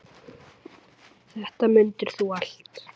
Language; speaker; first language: Icelandic; native; Icelandic